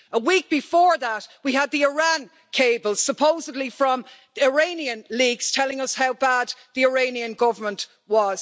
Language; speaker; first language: English; native; English